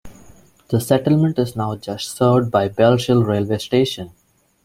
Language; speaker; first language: English; non-native, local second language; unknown